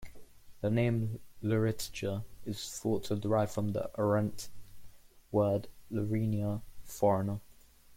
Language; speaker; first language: English; native; English